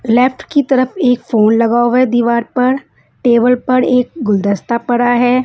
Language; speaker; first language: Hindi; non-native, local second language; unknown